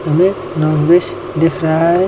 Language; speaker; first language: Hindi; native; Hindi